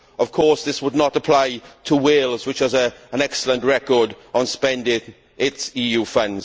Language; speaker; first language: English; native; English